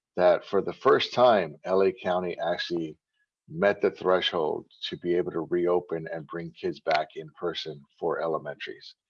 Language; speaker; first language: English; native; English